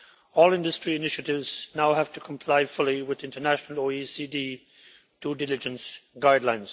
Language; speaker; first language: English; native; English